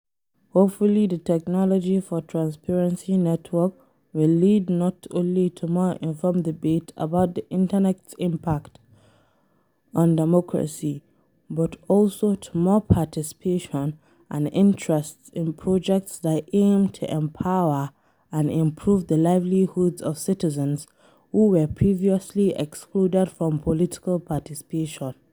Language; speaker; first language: English; non-native, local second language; Hausa